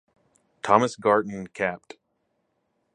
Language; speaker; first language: English; native; English